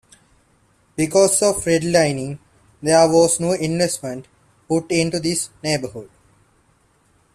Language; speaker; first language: English; non-native, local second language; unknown